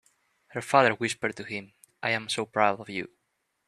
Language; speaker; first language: English; native; English